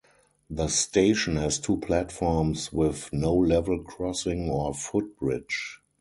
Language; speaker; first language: English; non-native, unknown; German